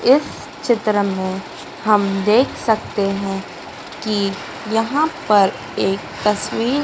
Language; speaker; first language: Hindi; native; Hindi